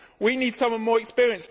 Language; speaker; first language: English; native; English